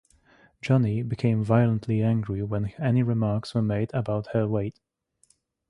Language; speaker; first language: English; non-native, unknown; Polish